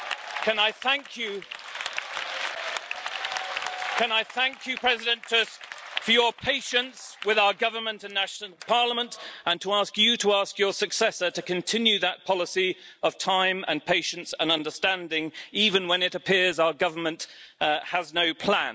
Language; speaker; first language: English; native; English